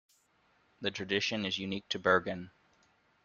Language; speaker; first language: English; native; English